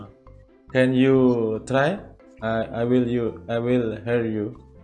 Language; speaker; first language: English; non-native, learner; Indonesian